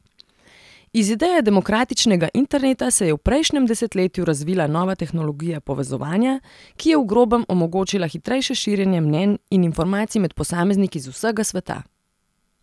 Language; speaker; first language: Slovenian; non-native, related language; Serbian